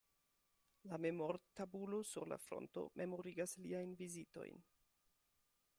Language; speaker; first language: Esperanto; non-native, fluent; German